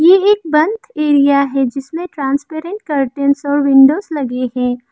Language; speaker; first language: Hindi; non-native, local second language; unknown